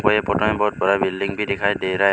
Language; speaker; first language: Hindi; non-native, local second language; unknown